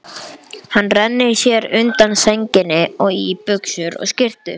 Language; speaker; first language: Icelandic; native; Icelandic